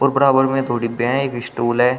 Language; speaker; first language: Hindi; native; Hindi